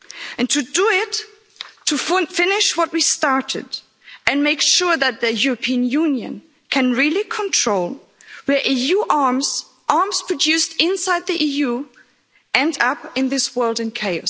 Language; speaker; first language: English; non-native, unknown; German